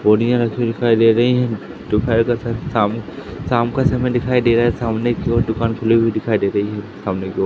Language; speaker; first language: Hindi; native; Hindi